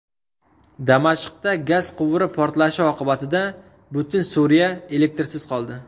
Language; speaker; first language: Uzbek; native; Uzbek